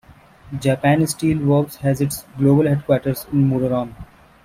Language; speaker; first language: English; non-native, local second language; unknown